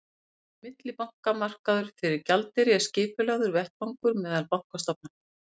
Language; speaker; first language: Icelandic; native; Icelandic